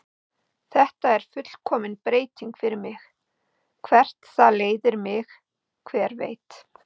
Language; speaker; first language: Icelandic; native; Icelandic